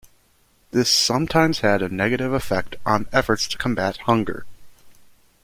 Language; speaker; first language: English; native; English